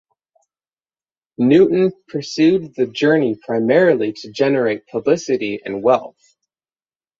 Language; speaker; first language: English; native; English